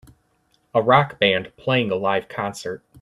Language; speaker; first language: English; native; English